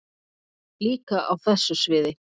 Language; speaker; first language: Icelandic; native; Icelandic